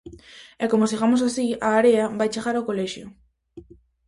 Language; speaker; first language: Galician; native; Galician